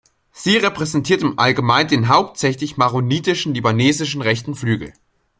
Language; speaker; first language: German; native; German